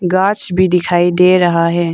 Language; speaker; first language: Hindi; non-native, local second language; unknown